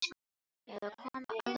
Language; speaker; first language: Icelandic; non-native, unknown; Filipino